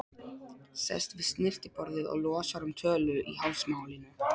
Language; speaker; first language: Icelandic; non-native, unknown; Polish